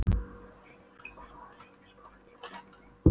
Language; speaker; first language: Icelandic; non-native, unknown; Polish